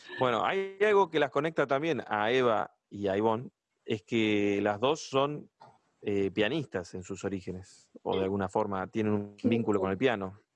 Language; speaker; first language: Spanish; native; Spanish